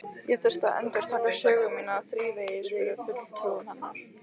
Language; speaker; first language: Icelandic; non-native, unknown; Lithuanian